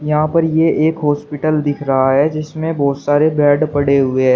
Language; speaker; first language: Hindi; native; Hindi